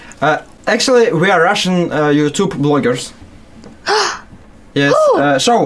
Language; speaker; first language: English; non-native, learner; Russian